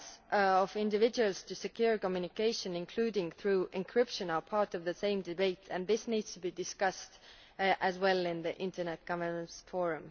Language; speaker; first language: English; non-native, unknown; Estonian